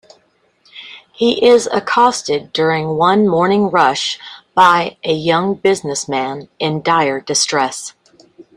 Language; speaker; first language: English; native; English